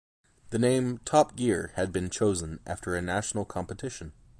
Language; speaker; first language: English; native; English